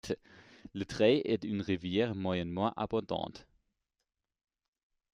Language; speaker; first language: French; non-native, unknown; German